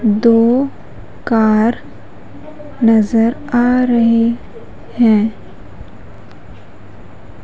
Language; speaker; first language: Hindi; native; Hindi